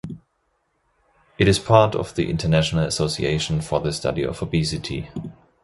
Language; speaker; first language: English; non-native, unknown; German